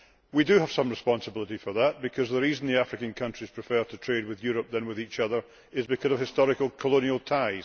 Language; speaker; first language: English; native; English